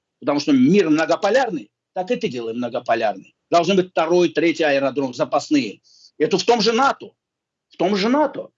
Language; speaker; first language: Russian; non-native, local second language; Azerbaijani